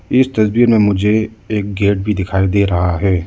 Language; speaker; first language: Hindi; non-native, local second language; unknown